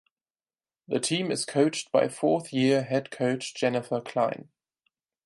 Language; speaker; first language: English; non-native, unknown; German